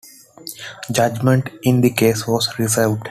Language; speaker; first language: English; non-native, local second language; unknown